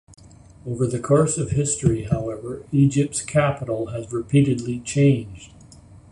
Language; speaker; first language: English; native; English